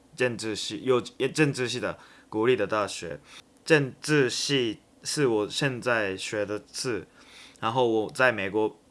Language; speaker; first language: Chinese; non-native, fluent; Japanese